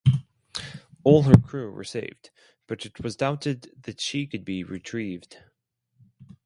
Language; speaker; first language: English; non-native, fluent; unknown